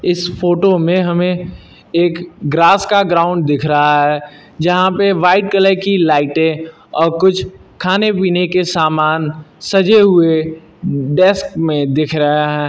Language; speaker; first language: Hindi; native; Hindi